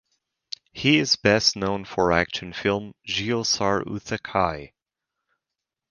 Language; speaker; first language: English; native; English